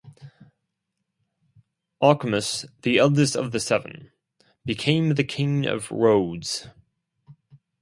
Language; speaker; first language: English; non-native, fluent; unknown